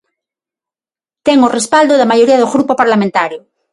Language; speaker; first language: Galician; non-native, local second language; Spanish